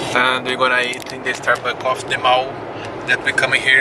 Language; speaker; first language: English; non-native, learner; Portuguese